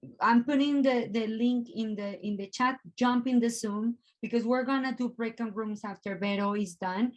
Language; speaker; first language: English; non-native, fluent; Spanish